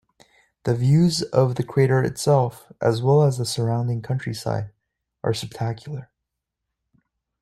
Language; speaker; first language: English; native; English